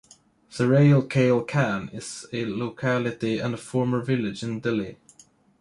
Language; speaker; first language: English; non-native, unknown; Swedish